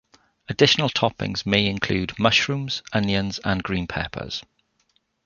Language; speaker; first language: English; native; English